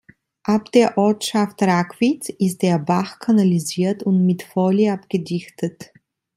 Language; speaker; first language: German; non-native, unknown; Italian